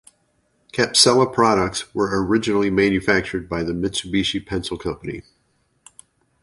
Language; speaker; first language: English; native; English